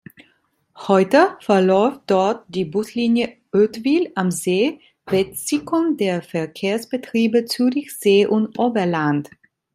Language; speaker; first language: German; non-native, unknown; Italian